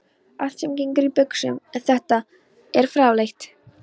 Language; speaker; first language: Icelandic; non-native, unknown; Polish